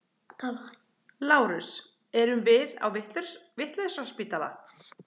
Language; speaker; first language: Icelandic; native; Icelandic